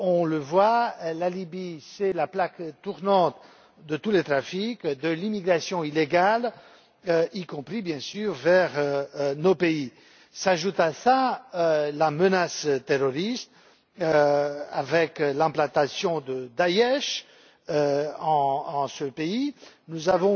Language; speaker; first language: French; non-native, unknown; Romanian